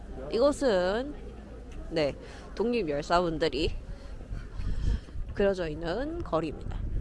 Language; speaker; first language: Korean; native; Korean